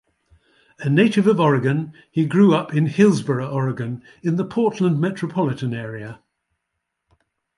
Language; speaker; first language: English; native; English